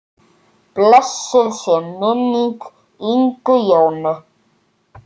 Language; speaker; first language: Icelandic; native; Icelandic